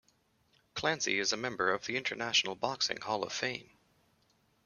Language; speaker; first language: English; native; English